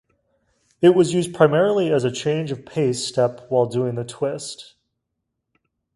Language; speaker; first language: English; non-native, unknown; Chinese